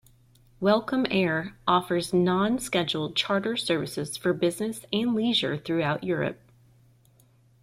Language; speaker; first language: English; native; English